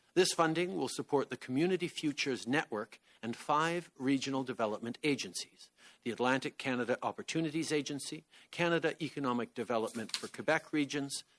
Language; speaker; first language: English; early bilingual, other home language; French